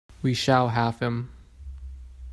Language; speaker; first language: English; non-native, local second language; Cantonese